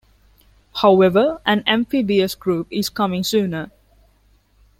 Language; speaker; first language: English; non-native, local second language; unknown